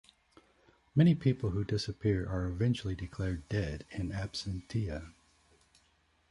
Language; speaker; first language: English; native; English